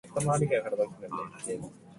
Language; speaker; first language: English; native; English